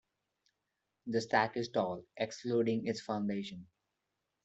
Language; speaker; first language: English; non-native, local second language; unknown